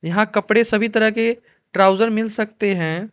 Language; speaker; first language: Hindi; non-native, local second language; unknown